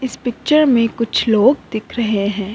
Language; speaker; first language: Hindi; non-native, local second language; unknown